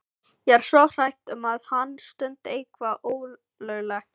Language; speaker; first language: Icelandic; non-native, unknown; Filipino